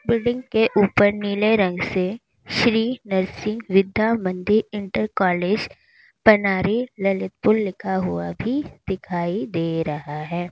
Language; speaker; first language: Hindi; native; Hindi